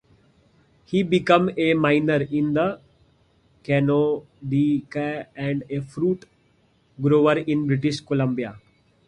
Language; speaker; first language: English; non-native, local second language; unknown